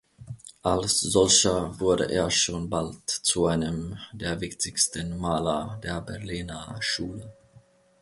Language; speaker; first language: German; non-native, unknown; Finnish